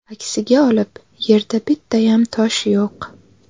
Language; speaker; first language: Uzbek; native; Uzbek